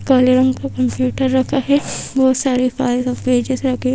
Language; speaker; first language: Hindi; native; Hindi